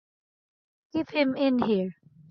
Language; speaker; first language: English; non-native, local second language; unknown